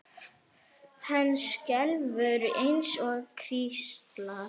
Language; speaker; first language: Icelandic; non-native, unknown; Arabic